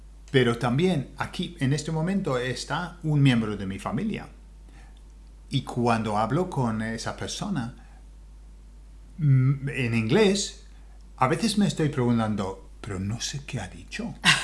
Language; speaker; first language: Spanish; non-native, fluent; English